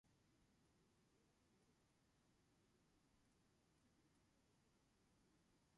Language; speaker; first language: English; non-native, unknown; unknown